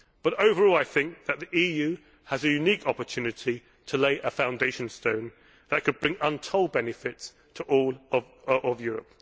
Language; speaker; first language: English; native; English